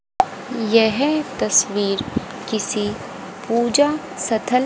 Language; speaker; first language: Hindi; native; Hindi